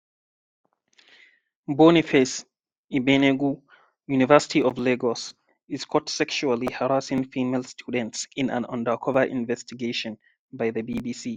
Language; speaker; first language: English; non-native, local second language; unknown